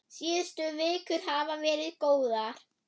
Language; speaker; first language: Icelandic; non-native, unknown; German